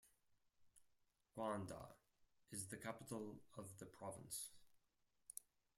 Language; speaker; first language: English; non-native, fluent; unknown